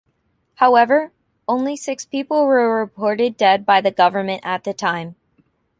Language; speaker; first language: English; native; English